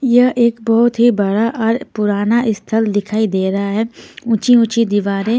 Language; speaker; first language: Hindi; non-native, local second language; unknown